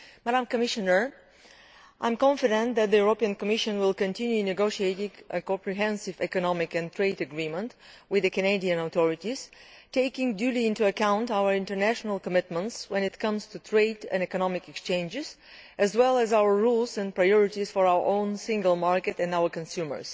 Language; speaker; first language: English; non-native, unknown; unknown